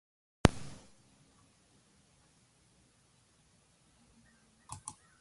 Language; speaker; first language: English; native; English